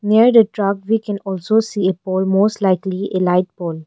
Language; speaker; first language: English; non-native, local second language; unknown